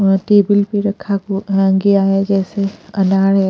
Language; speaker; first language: Hindi; non-native, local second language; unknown